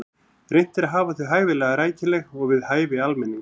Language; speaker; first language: Icelandic; native; Icelandic